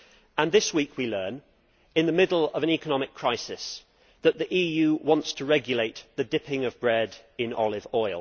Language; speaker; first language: English; native; English